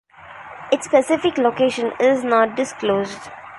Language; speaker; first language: English; non-native, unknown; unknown